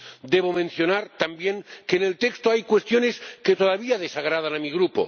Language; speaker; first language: Spanish; non-native, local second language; Catalan